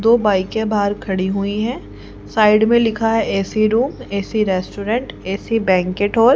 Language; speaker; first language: Hindi; native; Hindi